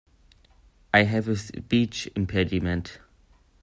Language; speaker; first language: English; non-native, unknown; German